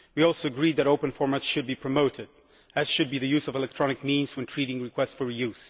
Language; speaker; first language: English; non-native, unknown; Polish